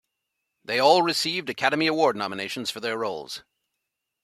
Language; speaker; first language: English; native; English